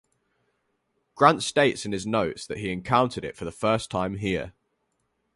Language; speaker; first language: English; native; English